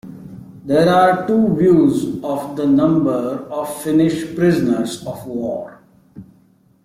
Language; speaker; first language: English; non-native, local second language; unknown